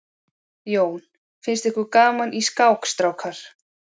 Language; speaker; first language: Icelandic; native; Icelandic